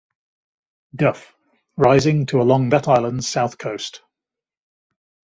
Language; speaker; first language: English; native; English